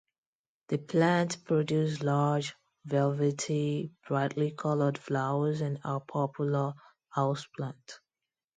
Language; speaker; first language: English; non-native, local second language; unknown